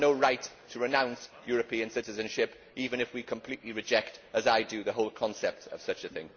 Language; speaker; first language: English; native; English